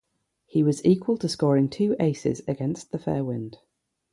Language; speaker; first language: English; native; English